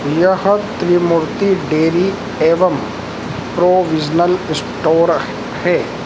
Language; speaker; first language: Hindi; native; Hindi